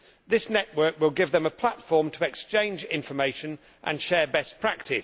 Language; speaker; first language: English; native; English